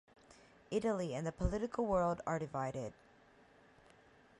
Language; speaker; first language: English; native; English